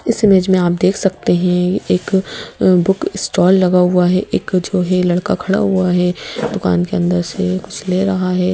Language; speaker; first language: Hindi; native; Hindi